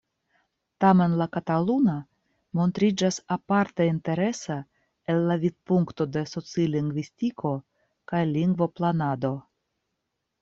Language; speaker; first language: Esperanto; non-native, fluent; Russian